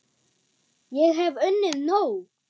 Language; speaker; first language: Icelandic; non-native, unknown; German